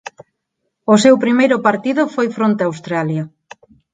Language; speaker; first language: Galician; non-native, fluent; Spanish